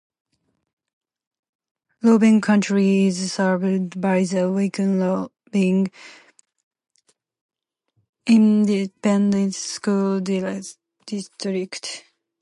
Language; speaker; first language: English; non-native, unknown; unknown